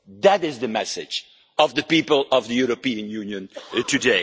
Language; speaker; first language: English; non-native, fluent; Dutch